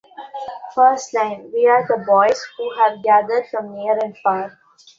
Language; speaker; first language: English; non-native, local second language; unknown